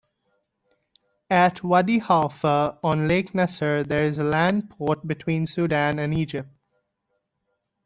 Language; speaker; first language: English; non-native, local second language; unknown